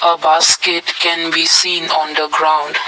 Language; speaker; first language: English; non-native, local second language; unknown